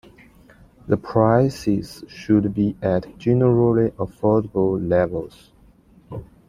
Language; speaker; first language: English; non-native, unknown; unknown